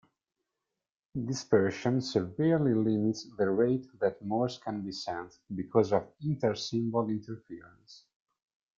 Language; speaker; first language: English; non-native, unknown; Italian